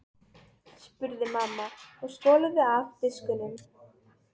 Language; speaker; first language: Icelandic; non-native, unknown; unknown